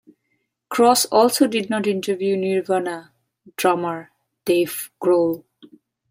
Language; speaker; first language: English; non-native, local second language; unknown